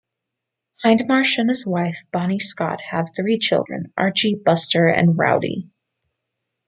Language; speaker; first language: English; native; English